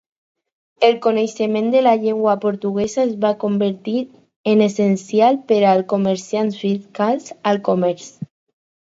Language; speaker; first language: Catalan; non-native, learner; Spanish